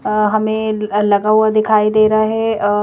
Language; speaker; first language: Hindi; native; Hindi